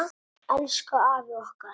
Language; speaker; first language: Icelandic; non-native, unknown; Italian